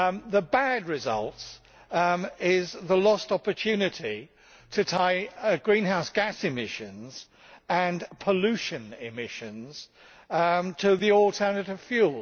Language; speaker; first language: English; native; English